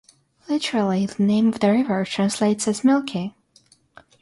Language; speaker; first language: English; non-native, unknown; Russian